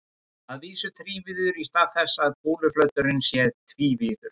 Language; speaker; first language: Icelandic; native; Icelandic